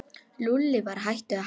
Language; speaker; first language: Icelandic; non-native, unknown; Polish